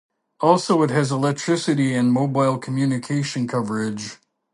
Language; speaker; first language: English; native; English